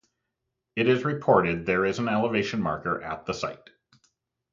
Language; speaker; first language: English; native; English